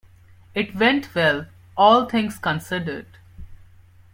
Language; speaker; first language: English; non-native, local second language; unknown